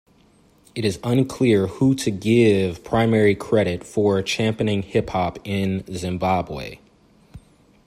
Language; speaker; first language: English; native; English